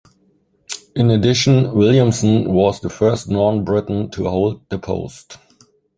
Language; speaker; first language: English; non-native, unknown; German